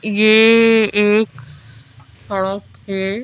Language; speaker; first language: Hindi; native; Hindi